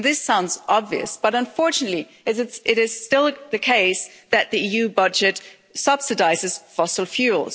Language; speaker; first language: English; non-native, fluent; German